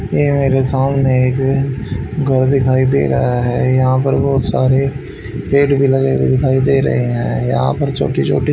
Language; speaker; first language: Hindi; native; Hindi